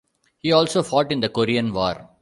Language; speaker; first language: English; non-native, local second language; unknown